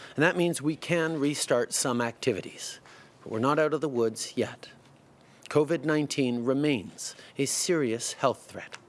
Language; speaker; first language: English; native; English